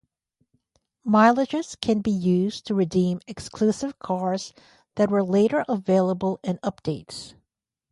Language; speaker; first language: English; native; English